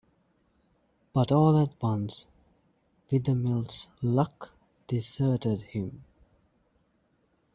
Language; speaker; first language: English; native; English